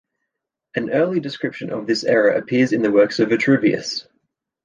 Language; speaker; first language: English; native; English